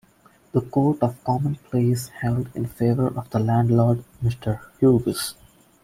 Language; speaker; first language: English; non-native, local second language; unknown